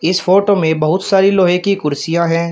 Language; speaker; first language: Hindi; native; Hindi